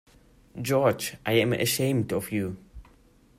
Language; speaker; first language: English; non-native, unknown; German